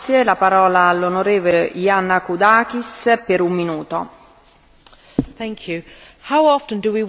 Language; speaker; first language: English; native; English